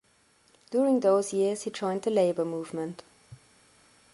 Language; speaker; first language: English; non-native, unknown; German